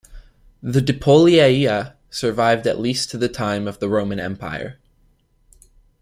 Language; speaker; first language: English; native; English